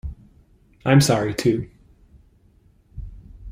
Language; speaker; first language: English; native; English